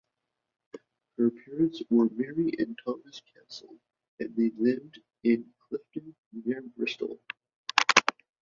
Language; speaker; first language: English; native; English